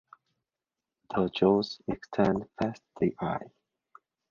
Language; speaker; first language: English; non-native, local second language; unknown